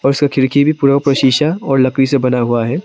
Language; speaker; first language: Hindi; non-native, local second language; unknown